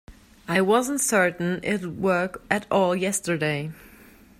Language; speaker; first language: English; non-native, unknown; German